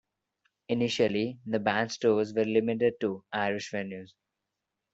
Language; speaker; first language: English; non-native, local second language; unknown